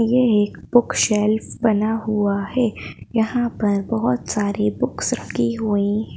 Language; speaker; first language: Hindi; native; Hindi